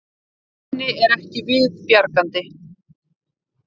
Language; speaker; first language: Icelandic; native; Icelandic